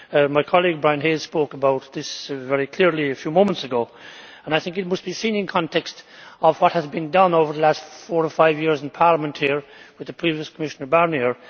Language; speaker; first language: English; native; English